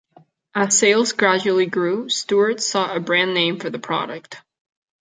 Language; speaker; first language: English; non-native, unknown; Catalan